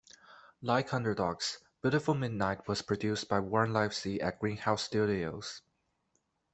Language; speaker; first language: English; non-native, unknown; Chinese